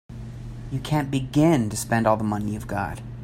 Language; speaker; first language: English; native; English